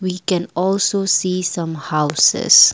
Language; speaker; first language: English; non-native, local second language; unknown